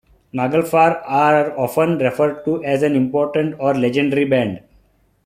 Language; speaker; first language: English; non-native, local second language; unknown